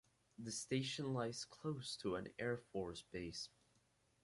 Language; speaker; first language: English; native; English